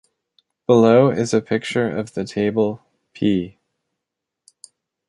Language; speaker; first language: English; native; English